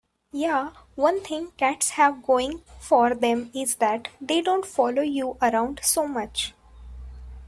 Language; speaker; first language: English; non-native, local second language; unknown